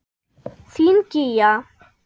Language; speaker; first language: Icelandic; non-native, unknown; German